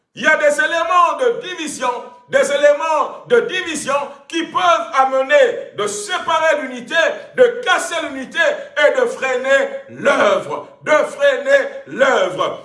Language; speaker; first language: French; non-native, local second language; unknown